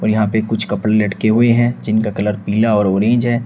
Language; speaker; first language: Hindi; native; Hindi